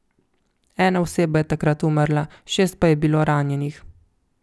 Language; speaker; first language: Slovenian; native; Slovenian